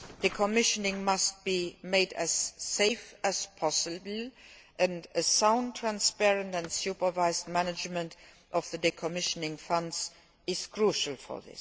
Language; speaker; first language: English; non-native, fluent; Luxembourgish